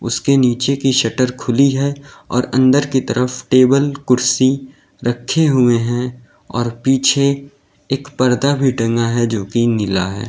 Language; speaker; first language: Hindi; native; Hindi